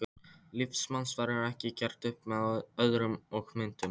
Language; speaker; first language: Icelandic; non-native, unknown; Polish